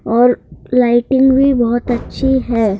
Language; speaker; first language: Hindi; native; Hindi